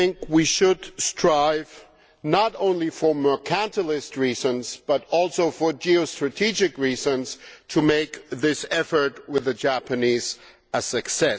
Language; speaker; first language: English; non-native, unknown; German